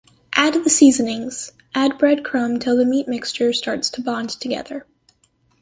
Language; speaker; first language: English; native; English